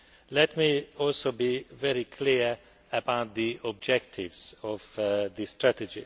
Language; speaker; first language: English; non-native, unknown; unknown